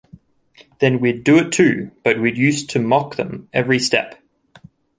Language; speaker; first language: English; native; English